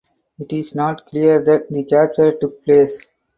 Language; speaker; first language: English; non-native, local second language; Tamil